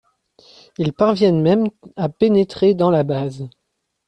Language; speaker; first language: French; native; French